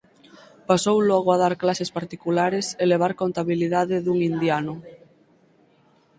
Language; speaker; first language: Galician; native; Galician